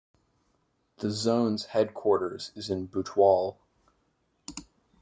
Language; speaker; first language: English; native; English